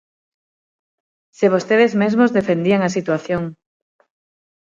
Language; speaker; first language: Galician; non-native, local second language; Spanish